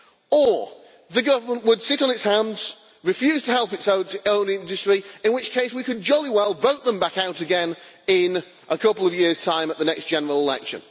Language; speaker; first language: English; native; English